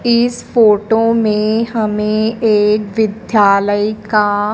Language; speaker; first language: Hindi; native; Hindi